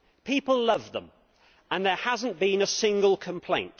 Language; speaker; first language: English; native; English